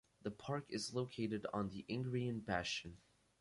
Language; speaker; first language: English; native; English